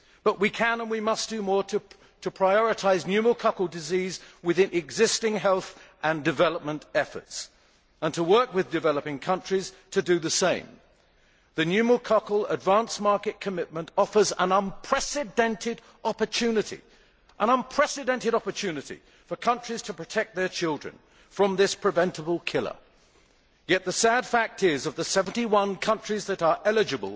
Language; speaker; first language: English; native; English